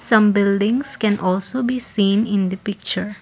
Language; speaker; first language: English; non-native, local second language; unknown